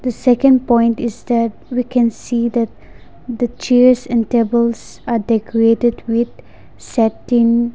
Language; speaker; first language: English; non-native, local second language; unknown